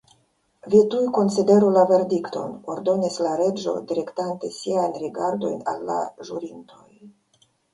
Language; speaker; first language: Esperanto; non-native, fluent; Russian